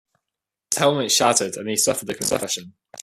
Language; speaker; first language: English; native; English